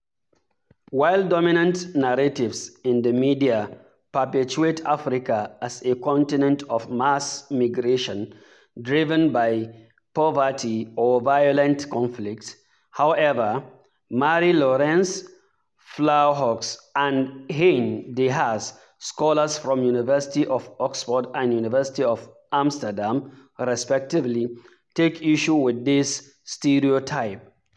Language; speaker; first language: English; non-native, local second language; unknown